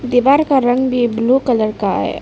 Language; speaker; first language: Hindi; early bilingual, other home language; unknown